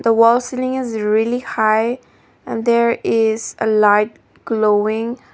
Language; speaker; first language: English; non-native, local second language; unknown